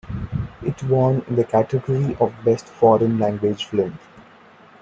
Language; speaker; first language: English; non-native, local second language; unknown